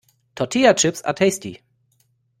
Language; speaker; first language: English; non-native, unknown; German